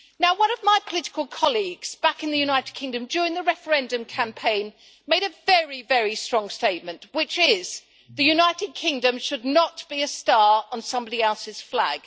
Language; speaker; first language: English; native; English